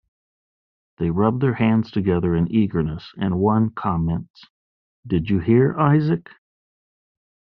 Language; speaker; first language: English; native; English